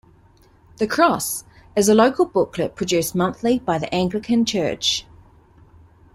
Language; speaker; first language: English; native; English